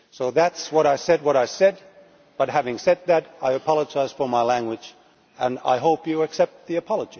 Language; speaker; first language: English; non-native, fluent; Finnish